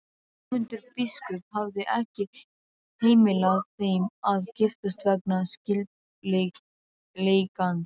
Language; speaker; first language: Icelandic; non-native, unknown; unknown